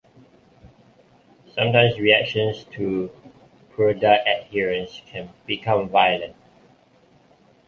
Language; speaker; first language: English; non-native, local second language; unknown